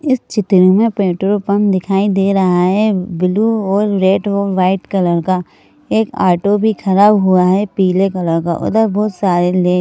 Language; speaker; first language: Hindi; native; Hindi